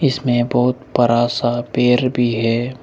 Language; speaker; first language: Hindi; non-native, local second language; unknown